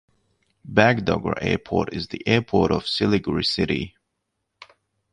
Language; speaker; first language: English; native; English